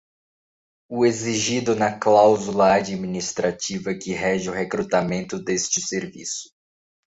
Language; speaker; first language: Portuguese; native; Portuguese